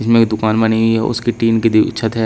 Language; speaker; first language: Hindi; native; Hindi